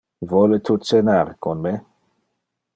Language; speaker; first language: Interlingua; non-native, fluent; Dutch